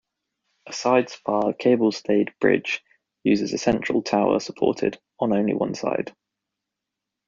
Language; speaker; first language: English; native; English